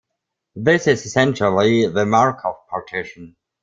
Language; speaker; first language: English; non-native, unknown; German